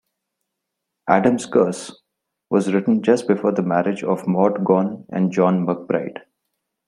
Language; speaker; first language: English; non-native, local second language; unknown